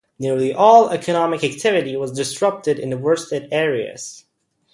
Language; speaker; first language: English; native; English